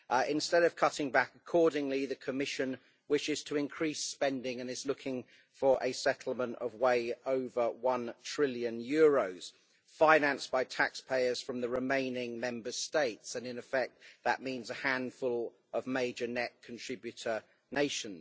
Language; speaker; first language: English; native; English